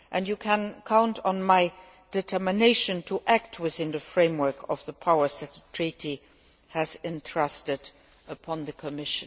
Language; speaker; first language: English; non-native, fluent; Luxembourgish